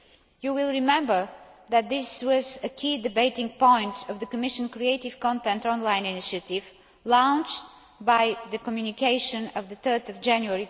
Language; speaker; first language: English; non-native, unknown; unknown